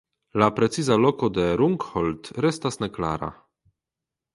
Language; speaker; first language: Esperanto; non-native, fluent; Polish